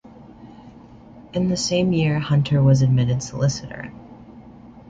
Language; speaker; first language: English; native; English